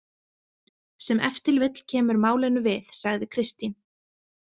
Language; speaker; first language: Icelandic; native; Icelandic